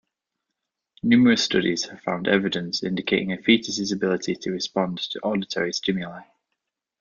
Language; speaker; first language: English; native; English